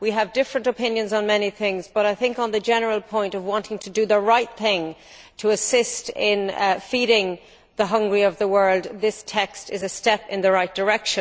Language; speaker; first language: English; native; English